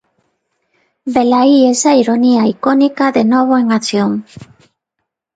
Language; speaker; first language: Galician; non-native, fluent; Spanish